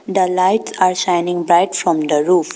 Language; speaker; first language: English; non-native, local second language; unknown